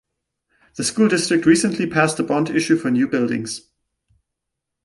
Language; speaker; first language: English; non-native, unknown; German